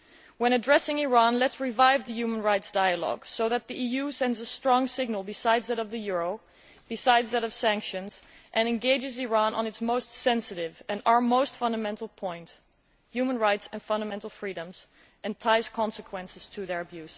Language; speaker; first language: English; non-native, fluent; Dutch